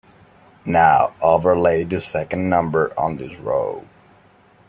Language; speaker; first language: English; non-native, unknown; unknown